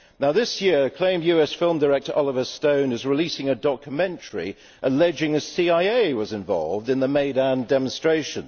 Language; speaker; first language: English; native; English